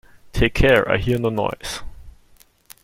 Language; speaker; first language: English; non-native, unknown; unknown